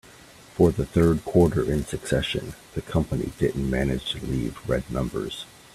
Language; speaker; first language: English; native; English